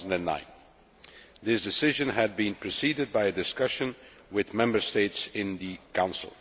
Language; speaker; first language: English; non-native, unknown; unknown